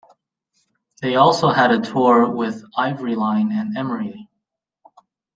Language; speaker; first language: English; native; English